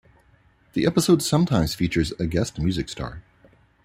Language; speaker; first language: English; native; English